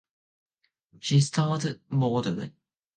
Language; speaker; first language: English; non-native, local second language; Cantonese